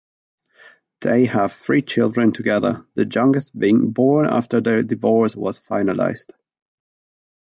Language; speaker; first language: English; non-native, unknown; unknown